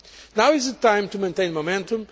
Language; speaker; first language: English; non-native, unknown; Portuguese